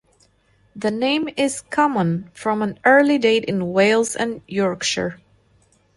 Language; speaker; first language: English; non-native, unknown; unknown